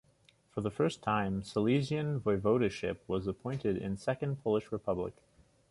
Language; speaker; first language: English; native; English